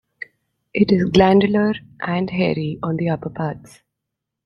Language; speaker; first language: English; non-native, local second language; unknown